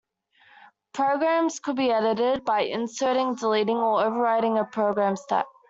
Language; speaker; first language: English; native; English